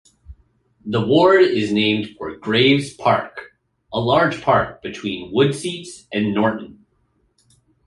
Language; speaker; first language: English; native; English